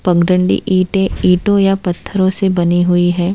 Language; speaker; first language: Hindi; non-native, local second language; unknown